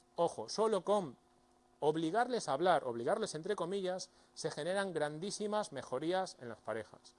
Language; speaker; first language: Spanish; native; Spanish